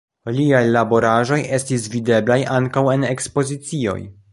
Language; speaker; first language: Esperanto; non-native, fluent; Polish